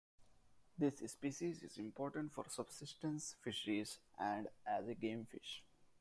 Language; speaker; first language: English; non-native, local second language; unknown